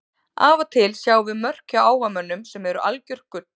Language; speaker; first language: Icelandic; native; Icelandic